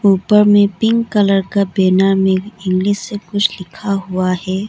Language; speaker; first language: Hindi; non-native, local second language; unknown